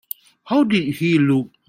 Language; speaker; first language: English; non-native, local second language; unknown